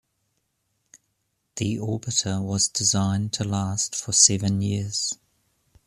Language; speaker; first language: English; native; English